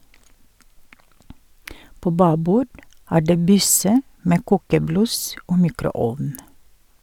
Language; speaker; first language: Norwegian; non-native, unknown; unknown